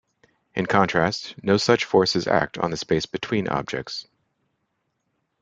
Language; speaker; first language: English; native; English